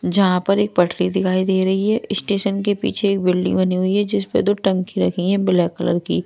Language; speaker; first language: Hindi; non-native, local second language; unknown